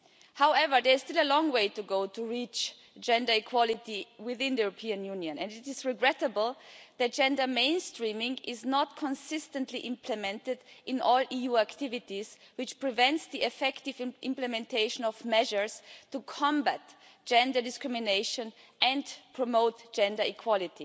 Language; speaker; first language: English; non-native, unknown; German